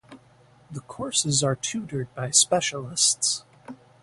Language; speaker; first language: English; native; English